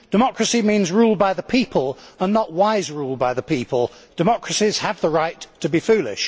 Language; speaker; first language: English; native; English